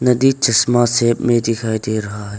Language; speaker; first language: Hindi; non-native, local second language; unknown